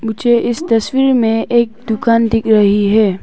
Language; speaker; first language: Hindi; non-native, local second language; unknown